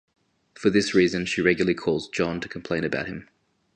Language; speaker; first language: English; native; English